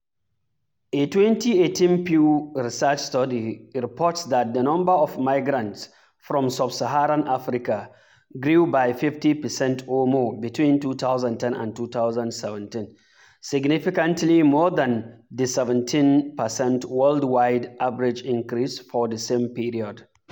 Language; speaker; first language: English; non-native, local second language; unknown